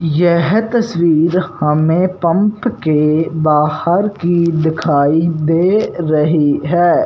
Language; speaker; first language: Hindi; non-native, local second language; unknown